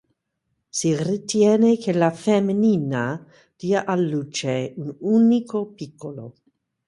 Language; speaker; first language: Italian; non-native, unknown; English